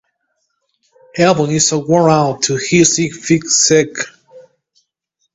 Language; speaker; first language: English; native; English